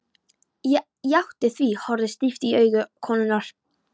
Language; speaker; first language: Icelandic; non-native, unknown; Polish